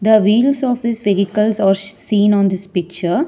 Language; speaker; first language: English; non-native, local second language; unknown